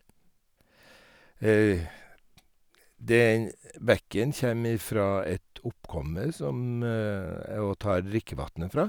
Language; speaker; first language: Norwegian; native; Norwegian